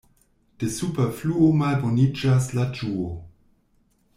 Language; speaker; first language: Esperanto; non-native, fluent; German